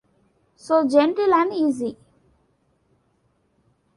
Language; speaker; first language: English; non-native, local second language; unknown